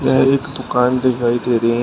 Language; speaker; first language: Hindi; native; Hindi